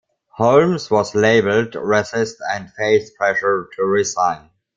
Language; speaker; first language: English; non-native, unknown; German